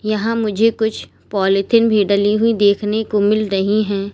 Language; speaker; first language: Hindi; native; Hindi